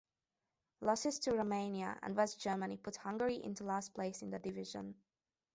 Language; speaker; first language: English; non-native, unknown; Hungarian